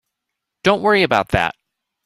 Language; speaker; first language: English; native; English